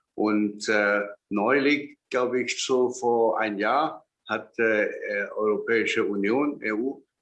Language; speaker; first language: German; non-native, fluent; Chinese